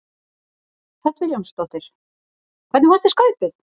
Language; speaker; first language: Icelandic; native; Icelandic